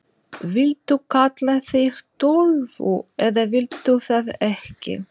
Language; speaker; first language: Icelandic; non-native, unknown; Russian